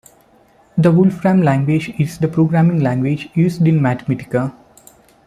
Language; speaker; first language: English; non-native, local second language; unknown